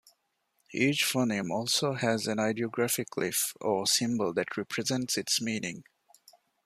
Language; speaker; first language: English; non-native, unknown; Divehi